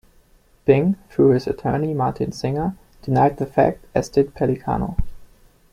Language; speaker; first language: English; non-native, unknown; German